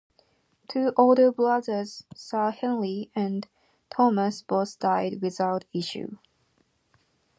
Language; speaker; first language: English; non-native, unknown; Japanese